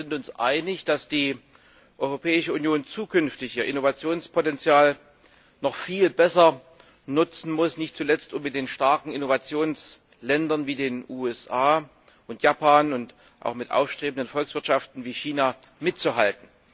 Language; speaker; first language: German; native; German